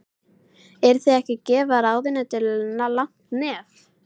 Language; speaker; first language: Icelandic; native; Icelandic